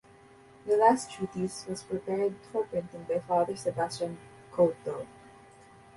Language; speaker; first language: English; non-native, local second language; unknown